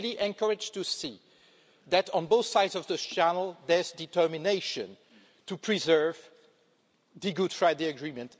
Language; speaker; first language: English; non-native, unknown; French